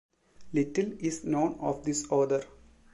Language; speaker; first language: English; non-native, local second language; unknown